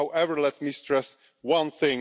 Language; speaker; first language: English; non-native, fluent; Czech